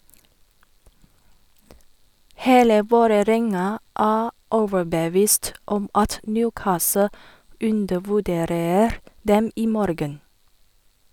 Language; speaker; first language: Norwegian; non-native, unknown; Chinese